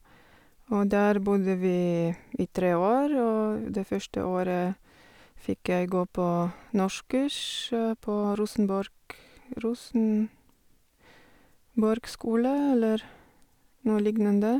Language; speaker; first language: Norwegian; non-native, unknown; Bulgarian